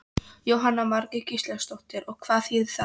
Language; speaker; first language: Icelandic; non-native, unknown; Polish